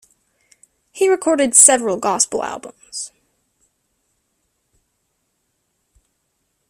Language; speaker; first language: English; native; English